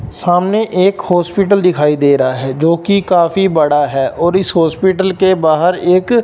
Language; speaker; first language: Hindi; non-native, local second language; Punjabi